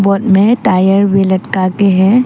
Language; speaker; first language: Hindi; early bilingual, other home language; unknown